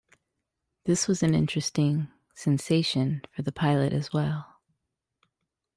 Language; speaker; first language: English; native; English